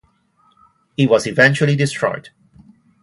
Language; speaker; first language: English; non-native, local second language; Cantonese